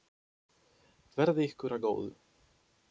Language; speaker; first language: Icelandic; non-native, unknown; Polish